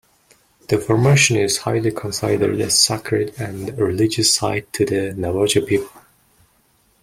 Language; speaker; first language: English; non-native, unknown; Mongolian